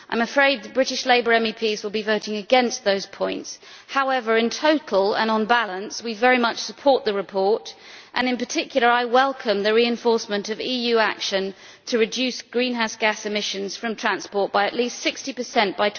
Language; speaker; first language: English; native; English